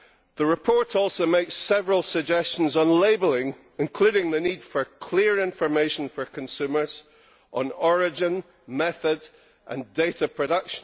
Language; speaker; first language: English; native; English